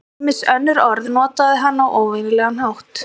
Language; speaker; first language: Icelandic; native; Icelandic